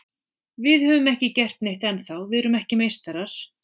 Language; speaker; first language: Icelandic; native; Icelandic